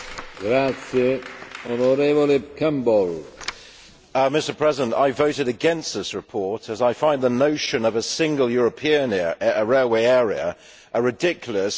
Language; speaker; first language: English; native; English